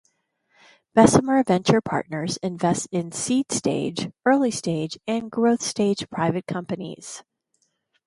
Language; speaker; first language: English; native; English